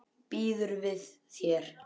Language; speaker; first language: Icelandic; native; Icelandic